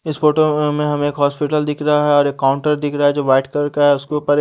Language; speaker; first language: Hindi; native; Hindi